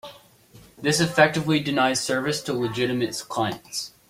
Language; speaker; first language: English; native; English